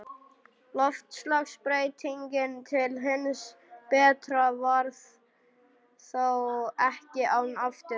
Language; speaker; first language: Icelandic; non-native, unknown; German